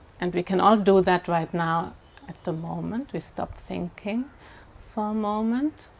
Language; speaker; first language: English; non-native, fluent; German